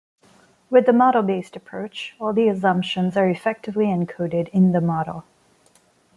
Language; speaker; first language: English; non-native, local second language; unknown